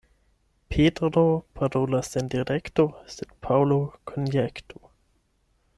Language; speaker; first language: Esperanto; non-native, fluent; German